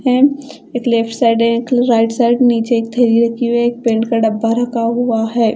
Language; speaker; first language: Hindi; non-native, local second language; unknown